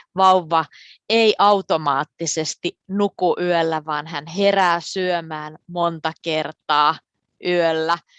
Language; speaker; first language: Finnish; native; Finnish